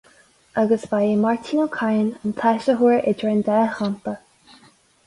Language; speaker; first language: Irish; non-native, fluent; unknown